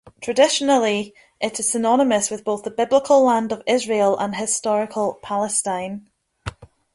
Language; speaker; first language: English; native; English